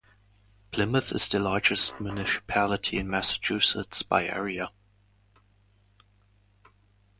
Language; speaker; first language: English; native; English